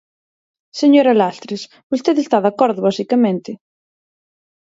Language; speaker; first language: Galician; native; Galician